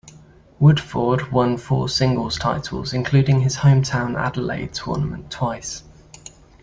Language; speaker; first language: English; native; English